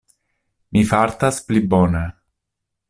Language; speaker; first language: Esperanto; non-native, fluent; Italian